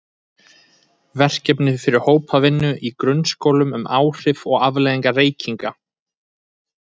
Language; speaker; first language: Icelandic; native; Icelandic